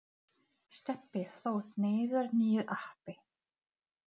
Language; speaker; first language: Icelandic; non-native, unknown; Czech